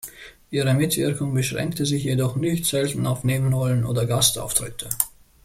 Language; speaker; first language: German; native; German